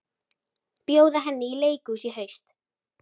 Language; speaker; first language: Icelandic; native; Icelandic